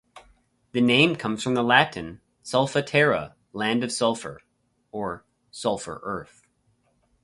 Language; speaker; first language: English; native; English